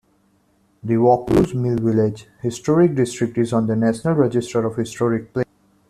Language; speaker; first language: English; non-native, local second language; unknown